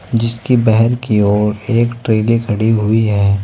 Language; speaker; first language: Hindi; native; Hindi